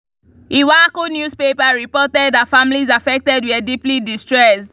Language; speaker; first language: English; non-native, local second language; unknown